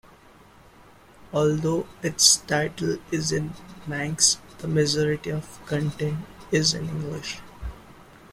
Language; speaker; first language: English; non-native, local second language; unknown